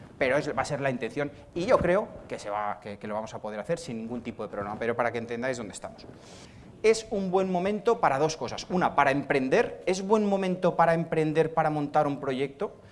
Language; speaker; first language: Spanish; native; Spanish